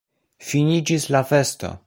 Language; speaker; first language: Esperanto; non-native, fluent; Polish